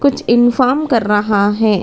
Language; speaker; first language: Hindi; non-native, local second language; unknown